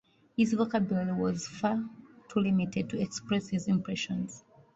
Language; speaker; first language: English; non-native, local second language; Ganda